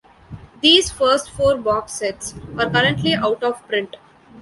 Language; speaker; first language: English; non-native, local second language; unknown